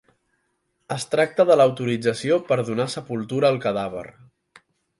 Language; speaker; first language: Catalan; native; Catalan